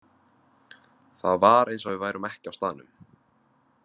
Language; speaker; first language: Icelandic; non-native, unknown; Vietnamese